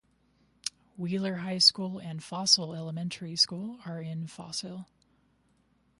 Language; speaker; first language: English; native; English